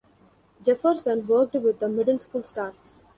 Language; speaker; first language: English; non-native, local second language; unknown